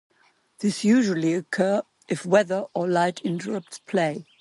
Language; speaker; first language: English; non-native, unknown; German